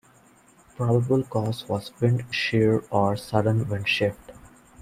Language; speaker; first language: English; non-native, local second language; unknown